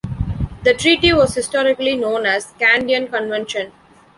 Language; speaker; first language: English; non-native, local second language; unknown